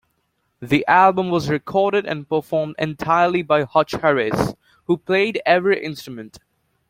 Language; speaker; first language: English; native; English